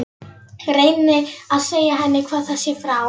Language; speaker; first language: Icelandic; non-native, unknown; Polish